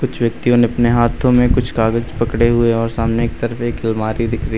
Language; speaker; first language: Hindi; native; Hindi